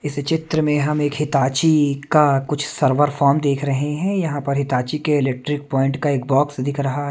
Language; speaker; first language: Hindi; native; Hindi